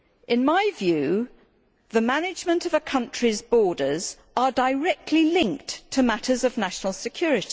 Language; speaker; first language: English; native; English